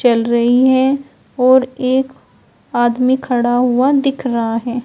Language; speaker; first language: Hindi; native; Hindi